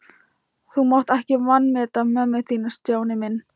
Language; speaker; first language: Icelandic; non-native, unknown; Thai